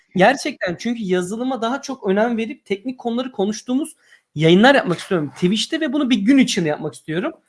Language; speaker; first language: Turkish; native; Turkish